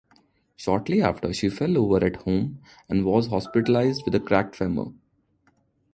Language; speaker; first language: English; non-native, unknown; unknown